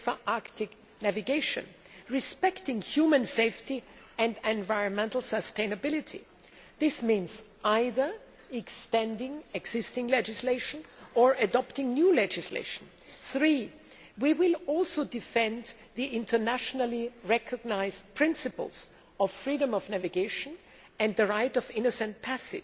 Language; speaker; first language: English; non-native, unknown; German